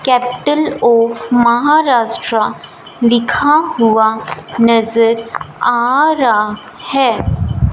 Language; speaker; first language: Hindi; non-native, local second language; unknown